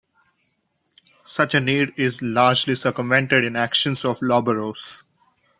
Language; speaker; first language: English; non-native, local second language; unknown